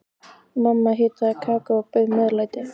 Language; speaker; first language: Icelandic; native; Icelandic